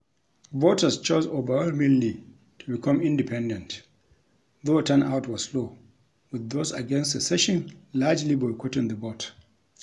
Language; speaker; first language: English; non-native, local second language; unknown